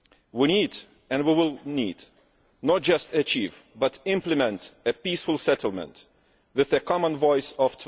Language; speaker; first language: English; non-native, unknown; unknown